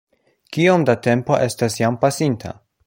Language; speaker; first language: Esperanto; non-native, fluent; Polish